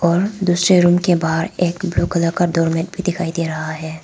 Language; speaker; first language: Hindi; non-native, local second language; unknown